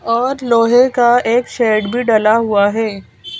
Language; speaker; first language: Hindi; native; Hindi